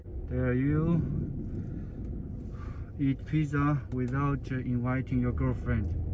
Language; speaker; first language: English; non-native, learner; Chinese